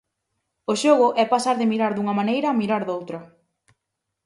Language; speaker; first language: Galician; native; Galician